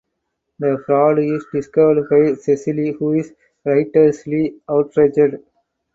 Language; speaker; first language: English; non-native, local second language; Tamil